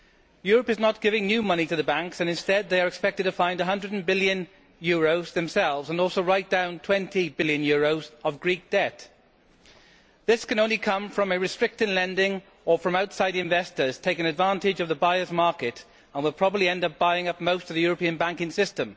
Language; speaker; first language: English; native; English